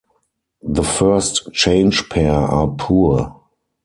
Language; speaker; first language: English; non-native, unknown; German